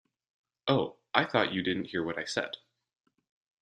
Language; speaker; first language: English; native; English